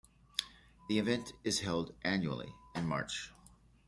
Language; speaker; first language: English; native; English